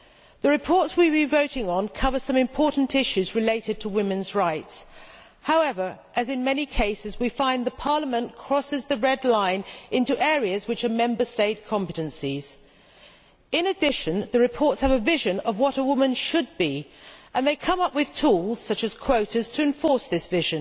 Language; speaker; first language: English; native; English